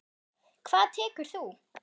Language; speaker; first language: Icelandic; non-native, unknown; German